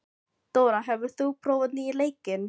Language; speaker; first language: Icelandic; non-native, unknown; Filipino